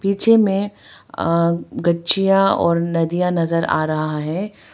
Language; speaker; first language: Hindi; non-native, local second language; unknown